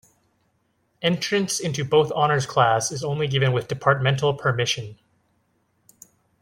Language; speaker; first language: English; native; English